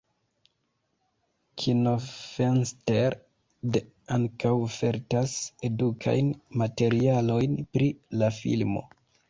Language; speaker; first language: Esperanto; non-native, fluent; Kinyarwanda